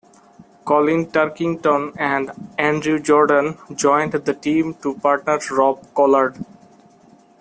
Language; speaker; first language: English; non-native, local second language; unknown